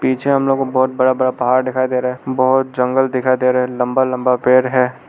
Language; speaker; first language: Hindi; non-native, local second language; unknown